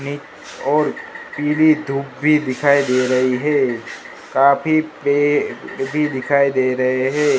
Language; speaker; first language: Hindi; non-native, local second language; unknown